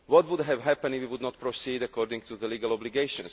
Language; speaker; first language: English; non-native, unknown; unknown